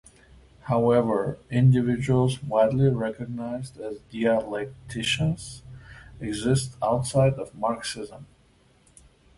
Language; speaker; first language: English; non-native, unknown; Bulgarian